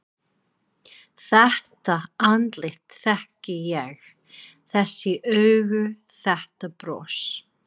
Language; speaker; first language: Icelandic; non-native, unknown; English